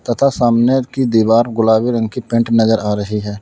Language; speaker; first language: Hindi; native; Hindi